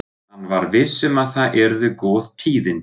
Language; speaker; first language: Icelandic; non-native, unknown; German